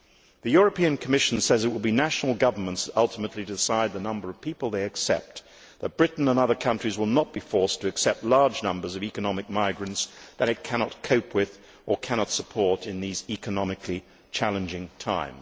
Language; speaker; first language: English; native; English